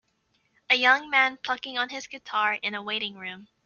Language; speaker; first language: English; native; English